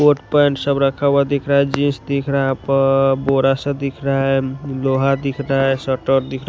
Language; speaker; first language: Hindi; non-native, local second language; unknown